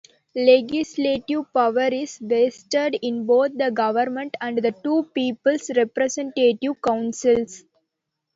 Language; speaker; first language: English; non-native, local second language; Tamil